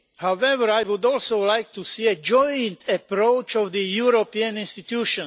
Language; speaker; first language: English; non-native, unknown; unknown